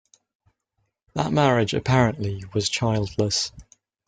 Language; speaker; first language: English; native; English